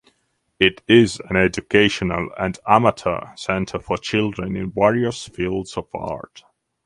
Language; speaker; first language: English; non-native, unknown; Latvian